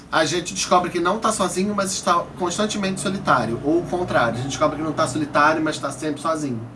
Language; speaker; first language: Portuguese; native; Portuguese